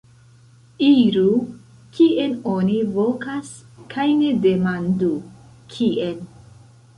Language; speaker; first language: Esperanto; non-native, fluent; Central Kurdish